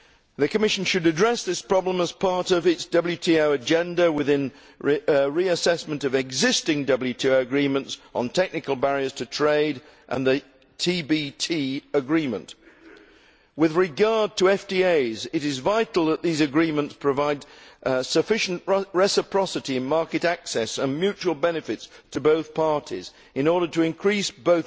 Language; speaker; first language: English; native; English